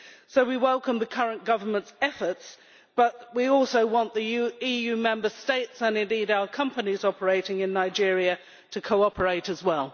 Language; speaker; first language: English; native; English